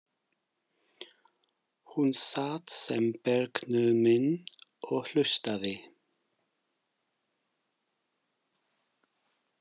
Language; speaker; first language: Icelandic; non-native, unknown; English